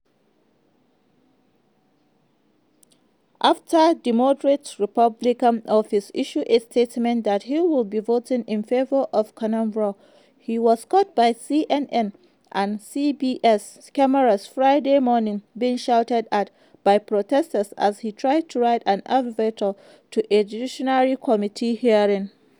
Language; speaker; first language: English; non-native, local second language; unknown